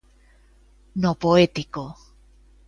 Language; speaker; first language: Galician; native; Galician